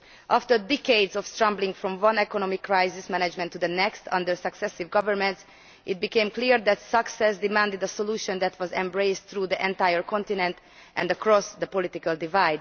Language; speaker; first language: English; non-native, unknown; Hungarian